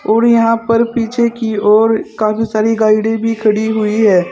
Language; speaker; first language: Hindi; native; Hindi